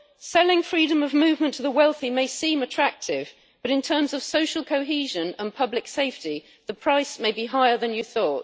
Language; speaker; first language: English; native; English